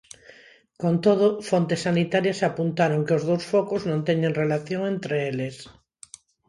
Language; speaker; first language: Galician; non-native, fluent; Spanish